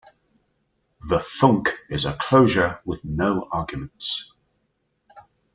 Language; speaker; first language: English; native; English